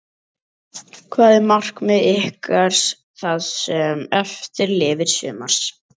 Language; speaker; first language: Icelandic; native; Icelandic